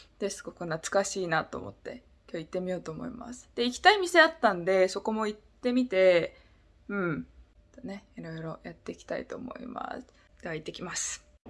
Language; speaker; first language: Japanese; non-native, fluent; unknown